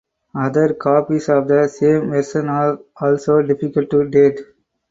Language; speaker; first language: English; non-native, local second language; Tamil